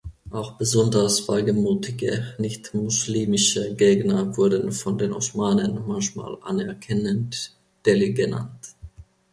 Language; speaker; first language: German; non-native, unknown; Finnish